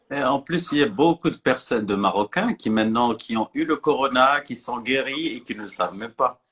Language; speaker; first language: French; non-native, local second language; Arabic